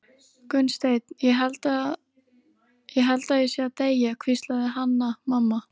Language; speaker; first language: Icelandic; native; Icelandic